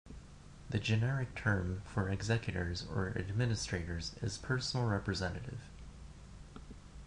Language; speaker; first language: English; non-native, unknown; Japanese